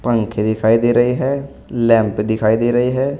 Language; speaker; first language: Hindi; native; Hindi